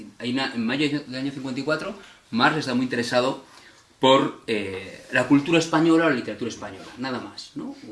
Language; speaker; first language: Spanish; native; Spanish